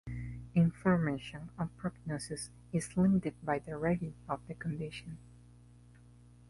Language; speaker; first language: English; non-native, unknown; Spanish